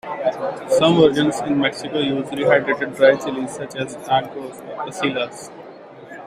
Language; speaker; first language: English; non-native, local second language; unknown